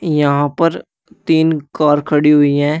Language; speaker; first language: Hindi; native; Hindi